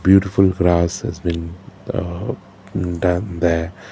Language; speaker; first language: English; non-native, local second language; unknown